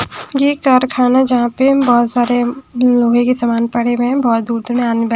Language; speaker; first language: Hindi; non-native, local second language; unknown